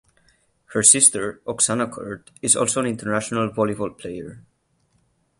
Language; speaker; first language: English; non-native, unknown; Catalan